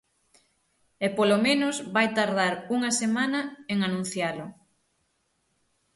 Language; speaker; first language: Galician; native; Galician